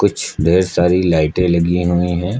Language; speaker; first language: Hindi; native; Hindi